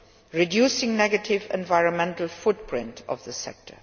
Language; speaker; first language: English; non-native, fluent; Luxembourgish